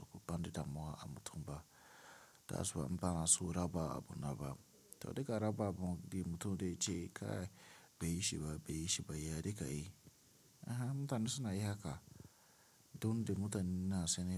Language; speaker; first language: Hausa; non-native, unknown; Tiv